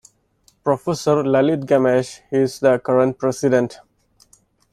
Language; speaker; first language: English; non-native, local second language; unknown